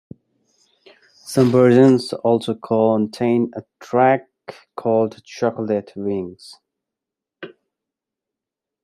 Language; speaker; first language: English; native; English